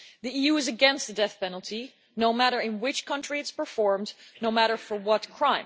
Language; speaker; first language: English; non-native, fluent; Dutch